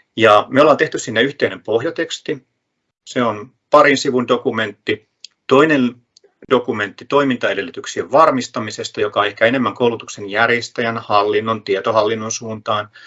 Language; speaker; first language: Finnish; native; Finnish